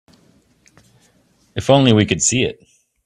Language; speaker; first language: English; native; English